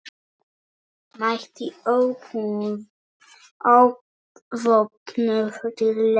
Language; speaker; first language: Icelandic; non-native, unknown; Polish